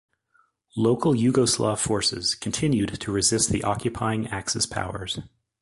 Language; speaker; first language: English; native; English